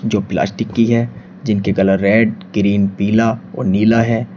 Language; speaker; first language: Hindi; native; Hindi